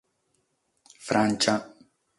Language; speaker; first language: Sardinian; non-native, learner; Catalan